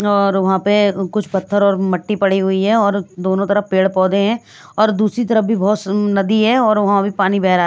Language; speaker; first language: Hindi; non-native, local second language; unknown